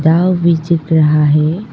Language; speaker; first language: Hindi; non-native, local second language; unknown